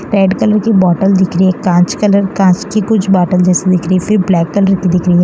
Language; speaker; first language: Hindi; non-native, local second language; Gujarati